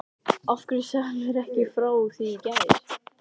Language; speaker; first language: Icelandic; native; Icelandic